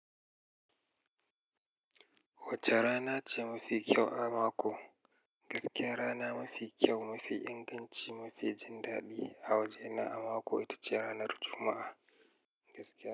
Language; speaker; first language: Hausa; native; Hausa